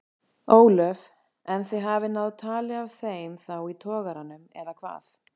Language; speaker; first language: Icelandic; native; Icelandic